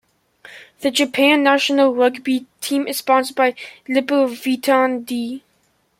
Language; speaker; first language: English; native; English